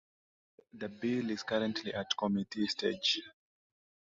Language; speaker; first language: English; non-native, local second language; Swahili